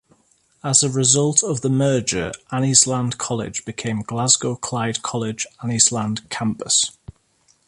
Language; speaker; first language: English; native; English